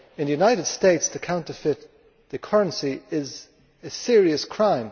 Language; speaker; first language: English; native; English